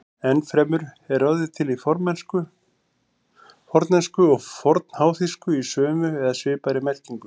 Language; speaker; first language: Icelandic; native; Icelandic